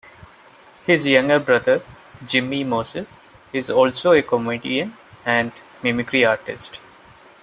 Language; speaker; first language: English; non-native, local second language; Malayalam